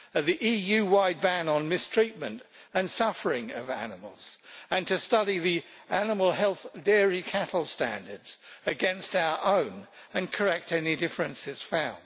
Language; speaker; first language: English; native; English